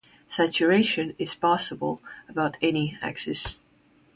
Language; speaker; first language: English; non-native, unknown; Estonian